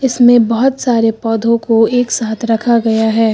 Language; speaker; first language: Hindi; native; Hindi